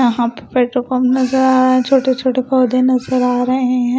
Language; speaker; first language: Hindi; non-native, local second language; Punjabi